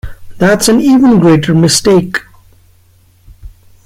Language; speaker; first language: English; non-native, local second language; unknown